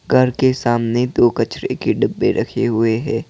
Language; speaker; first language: Hindi; non-native, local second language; Assamese